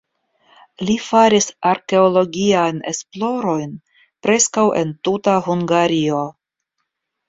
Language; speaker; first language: Esperanto; non-native, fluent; Russian